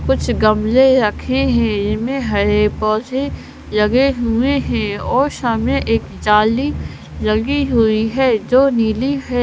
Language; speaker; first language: Hindi; non-native, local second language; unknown